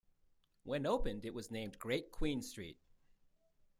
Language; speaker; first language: English; native; English